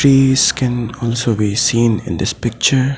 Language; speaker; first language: English; non-native, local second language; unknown